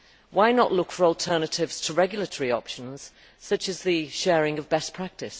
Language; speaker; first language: English; native; English